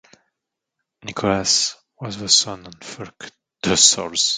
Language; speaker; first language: English; non-native, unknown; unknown